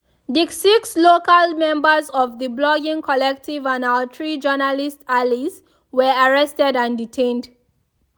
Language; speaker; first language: English; non-native, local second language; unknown